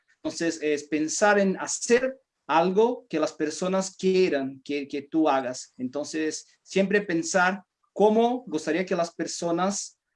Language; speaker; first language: Spanish; non-native, fluent; Portuguese